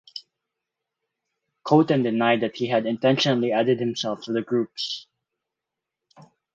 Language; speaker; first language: English; non-native, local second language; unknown